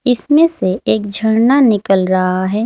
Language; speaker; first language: Hindi; native; Hindi